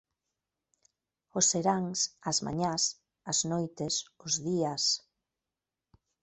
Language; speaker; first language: Galician; native; Galician